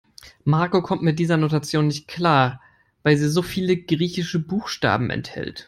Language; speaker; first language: English; non-native, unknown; German